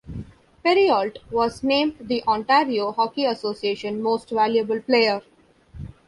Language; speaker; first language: English; non-native, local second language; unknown